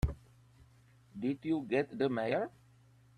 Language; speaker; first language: English; native; English